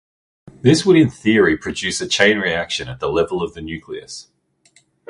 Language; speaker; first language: English; native; English